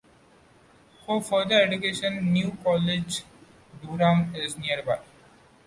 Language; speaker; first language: English; non-native, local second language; Marathi